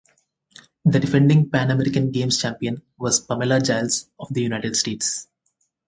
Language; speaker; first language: English; non-native, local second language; Telugu